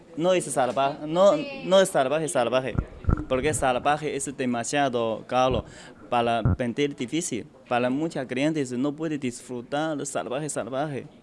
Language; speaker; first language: Spanish; non-native, learner; Japanese